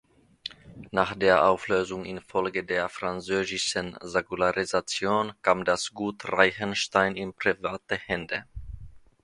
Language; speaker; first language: German; non-native, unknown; Finnish